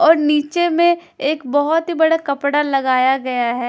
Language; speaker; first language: Hindi; non-native, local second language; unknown